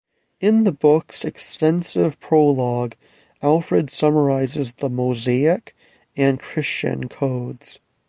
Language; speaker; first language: English; native; English